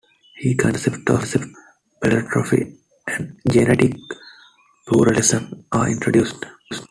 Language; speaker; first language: English; non-native, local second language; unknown